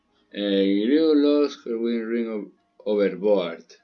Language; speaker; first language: English; non-native, learner; Spanish